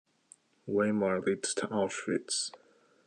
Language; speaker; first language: English; native; English